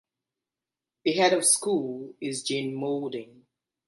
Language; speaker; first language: English; native; English